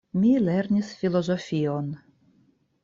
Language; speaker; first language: Esperanto; non-native, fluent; Russian